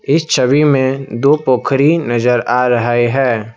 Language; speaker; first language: Hindi; non-native, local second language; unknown